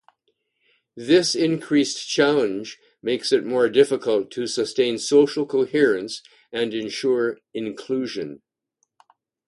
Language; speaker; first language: English; native; English